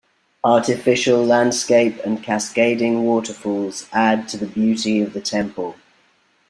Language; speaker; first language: English; native; English